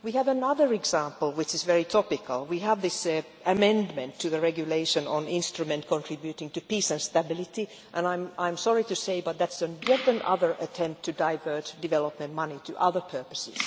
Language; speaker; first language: English; non-native, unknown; Finnish